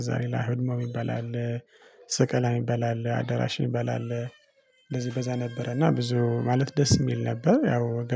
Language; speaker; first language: Amharic; non-native, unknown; Tigrinya